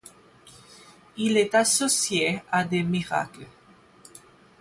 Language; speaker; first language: French; non-native, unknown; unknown